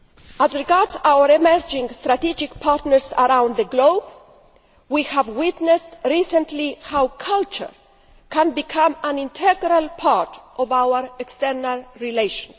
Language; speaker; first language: English; non-native, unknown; Greek